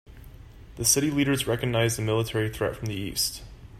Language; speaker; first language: English; native; English